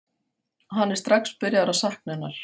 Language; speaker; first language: Icelandic; non-native, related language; Faroese